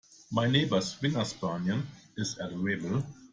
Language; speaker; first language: English; non-native, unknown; German